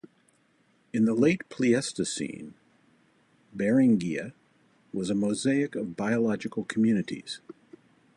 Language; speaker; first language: English; native; English